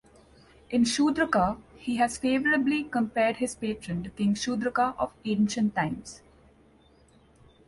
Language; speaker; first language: English; non-native, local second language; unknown